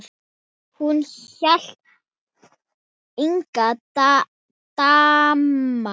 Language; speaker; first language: Icelandic; non-native, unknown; Thai